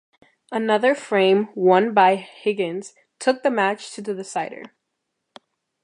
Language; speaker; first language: English; native; English